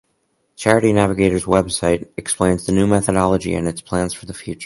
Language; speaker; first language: English; native; English